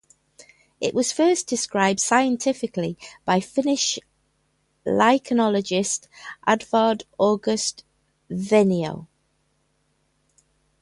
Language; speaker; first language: English; native; English